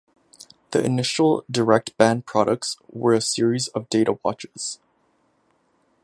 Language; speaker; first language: English; native; English